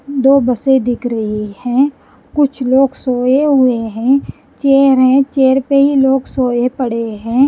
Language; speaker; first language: Hindi; non-native, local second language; Punjabi